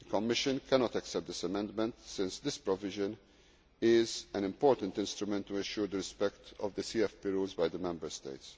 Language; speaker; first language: English; non-native, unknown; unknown